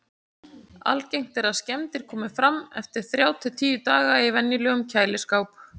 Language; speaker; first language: Icelandic; native; Icelandic